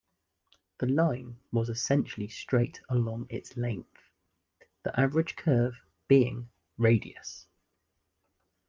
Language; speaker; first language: English; native; English